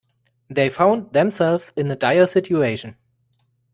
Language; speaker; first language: English; non-native, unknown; German